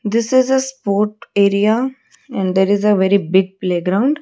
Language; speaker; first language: English; non-native, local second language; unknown